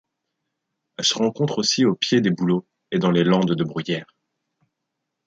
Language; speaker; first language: French; native; French